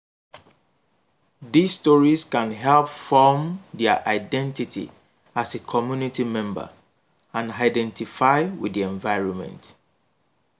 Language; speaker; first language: English; non-native, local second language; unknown